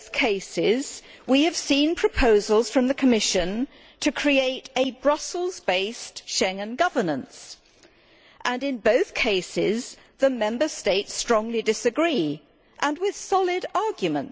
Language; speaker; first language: English; native; English